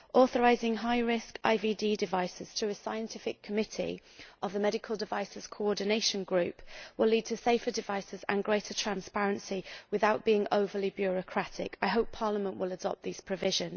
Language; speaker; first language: English; native; English